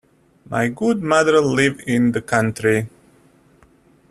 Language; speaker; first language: English; native; English